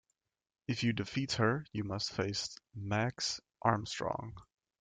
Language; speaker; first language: English; native; English